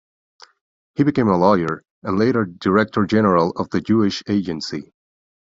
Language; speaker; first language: English; non-native, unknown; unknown